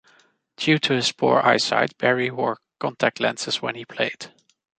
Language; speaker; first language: English; non-native, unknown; Dutch